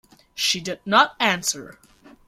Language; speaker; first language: English; non-native, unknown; German